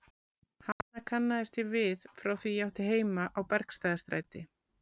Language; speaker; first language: Icelandic; native; Icelandic